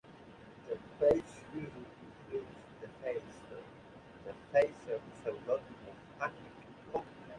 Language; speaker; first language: English; native; English